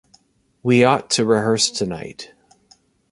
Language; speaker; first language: English; native; English